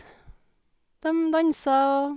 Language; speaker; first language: Norwegian; native; Norwegian